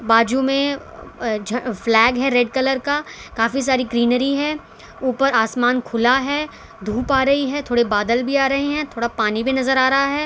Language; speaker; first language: Hindi; non-native, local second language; Gujarati